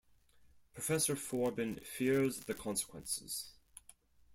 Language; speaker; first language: English; non-native, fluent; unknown